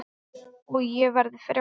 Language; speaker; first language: Icelandic; non-native, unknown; English